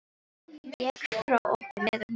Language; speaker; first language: Icelandic; non-native, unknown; Filipino